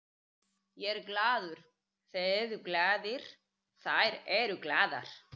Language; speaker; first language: Icelandic; native; Icelandic